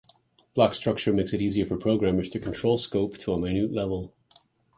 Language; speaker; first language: English; native; English